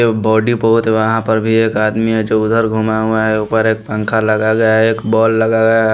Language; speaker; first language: Hindi; non-native, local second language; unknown